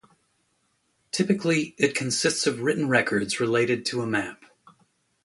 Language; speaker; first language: English; native; English